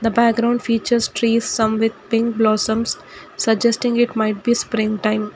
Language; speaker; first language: English; non-native, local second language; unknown